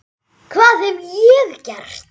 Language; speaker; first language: Icelandic; native; Icelandic